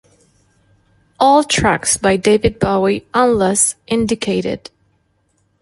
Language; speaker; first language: English; non-native, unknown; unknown